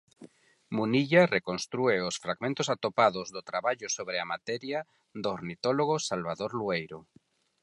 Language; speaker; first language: Galician; non-native, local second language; Spanish